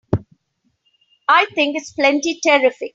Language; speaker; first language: English; non-native, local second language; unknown